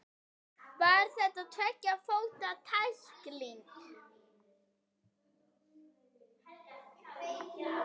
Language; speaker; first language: Icelandic; native; Icelandic